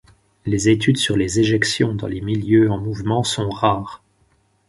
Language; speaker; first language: French; native; French